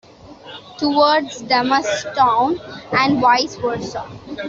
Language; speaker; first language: English; non-native, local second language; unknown